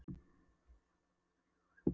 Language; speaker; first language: Icelandic; non-native, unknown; Polish